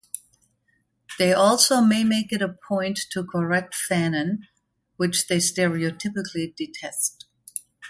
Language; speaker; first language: English; non-native, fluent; German